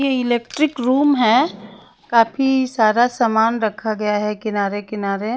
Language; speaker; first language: Hindi; non-native, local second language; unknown